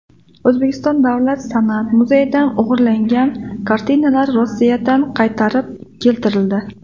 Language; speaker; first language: Uzbek; native; Uzbek